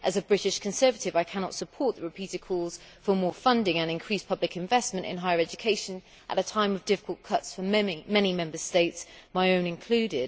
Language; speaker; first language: English; native; English